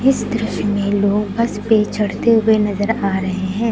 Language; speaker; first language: Hindi; native; Hindi